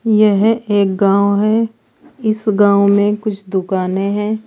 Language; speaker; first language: Hindi; native; Hindi